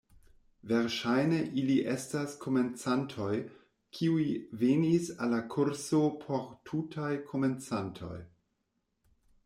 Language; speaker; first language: Esperanto; non-native, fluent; German